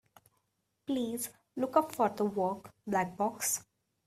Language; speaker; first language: English; non-native, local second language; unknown